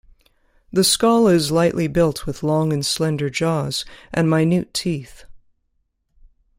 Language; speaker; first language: English; native; English